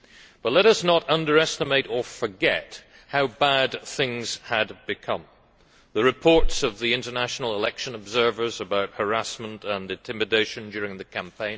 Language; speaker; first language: English; native; English